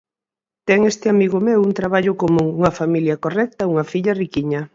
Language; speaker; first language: Galician; native; Galician